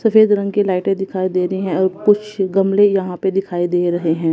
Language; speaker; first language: Hindi; non-native, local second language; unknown